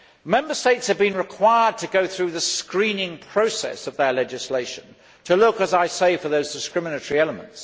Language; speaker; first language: English; native; English